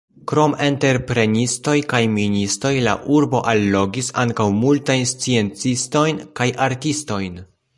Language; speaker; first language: Esperanto; non-native, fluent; Polish